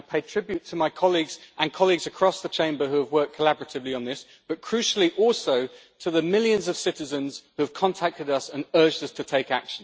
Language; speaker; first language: English; native; English